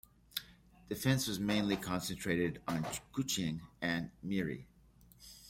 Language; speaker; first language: English; native; English